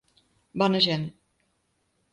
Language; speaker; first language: Catalan; native; Catalan